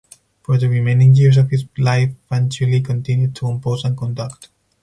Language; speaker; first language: English; non-native, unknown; Spanish